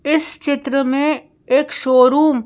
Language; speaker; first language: Hindi; native; Hindi